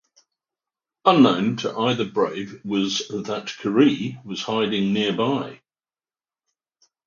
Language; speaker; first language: English; native; English